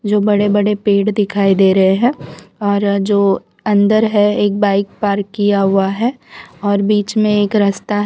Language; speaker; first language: Hindi; non-native, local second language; Gujarati